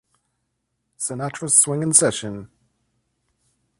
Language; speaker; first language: English; native; English